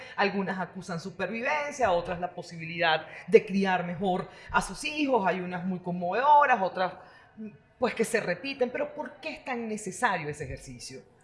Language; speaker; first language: Spanish; native; Spanish